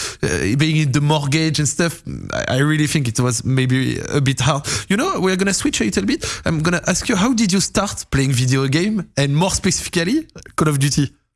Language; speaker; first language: English; non-native, fluent; French